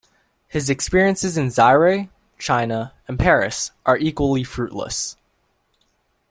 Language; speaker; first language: English; native; English